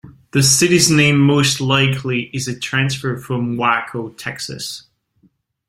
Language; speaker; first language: English; non-native, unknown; French